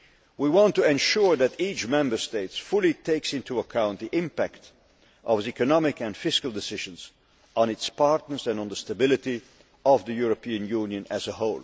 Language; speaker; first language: English; non-native, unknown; Dutch